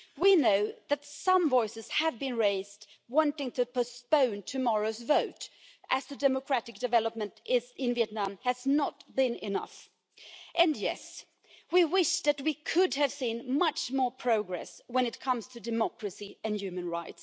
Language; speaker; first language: English; non-native, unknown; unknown